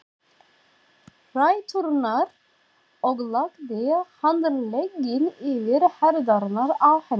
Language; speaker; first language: Icelandic; non-native, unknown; Turkish